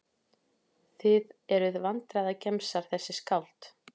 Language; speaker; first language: Icelandic; native; Icelandic